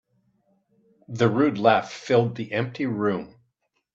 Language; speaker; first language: English; native; English